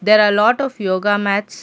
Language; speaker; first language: English; non-native, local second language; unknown